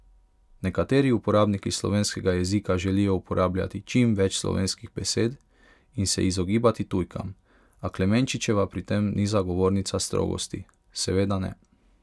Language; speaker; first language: Slovenian; non-native, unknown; Hungarian